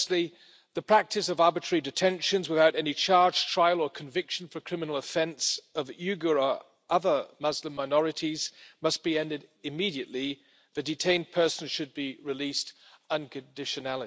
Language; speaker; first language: English; non-native, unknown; German